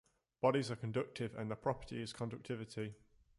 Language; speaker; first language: English; native; English